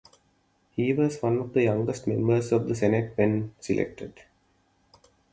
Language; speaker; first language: English; non-native, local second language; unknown